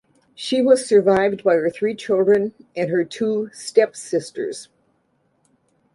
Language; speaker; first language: English; native; English